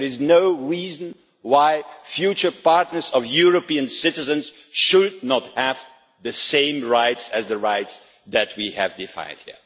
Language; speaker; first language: English; non-native, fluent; Dutch